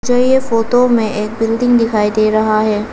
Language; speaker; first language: Hindi; non-native, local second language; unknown